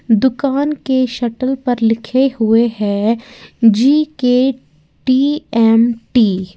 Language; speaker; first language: Hindi; native; Hindi